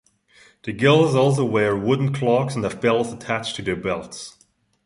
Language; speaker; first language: English; non-native, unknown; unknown